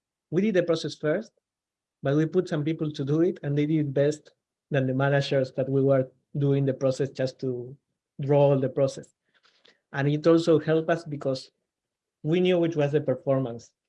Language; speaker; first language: English; non-native, fluent; Spanish